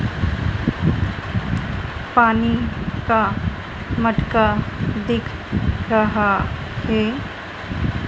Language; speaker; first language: Hindi; native; Hindi